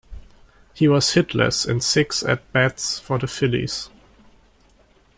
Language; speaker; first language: English; non-native, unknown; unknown